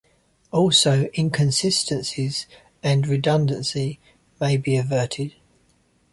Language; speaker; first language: English; native; English